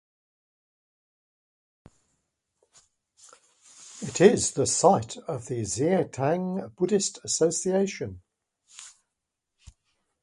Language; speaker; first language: English; native; English